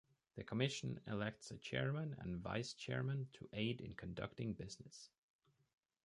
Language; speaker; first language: English; native; English